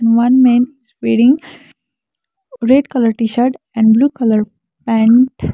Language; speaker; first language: English; non-native, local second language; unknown